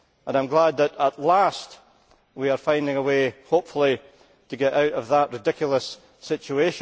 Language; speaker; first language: English; native; English